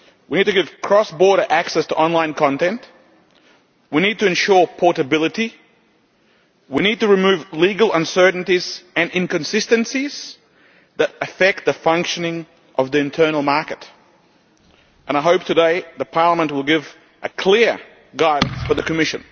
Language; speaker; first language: English; non-native, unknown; Lithuanian